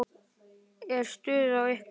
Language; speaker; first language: Icelandic; native; Icelandic